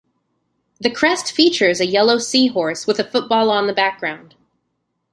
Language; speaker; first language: English; native; English